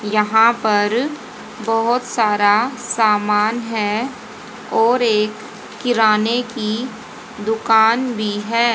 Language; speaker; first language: Hindi; native; Hindi